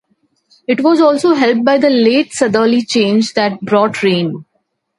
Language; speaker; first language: English; non-native, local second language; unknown